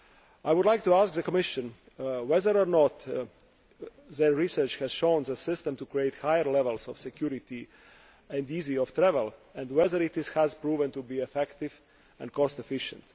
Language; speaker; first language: English; non-native, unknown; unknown